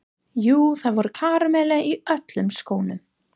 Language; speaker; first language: Icelandic; non-native, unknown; English